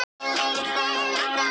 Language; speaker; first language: Icelandic; non-native, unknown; Thai